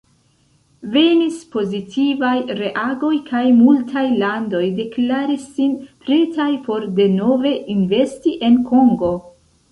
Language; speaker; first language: Esperanto; non-native, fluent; Central Kurdish